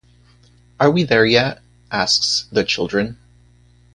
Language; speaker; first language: English; native; English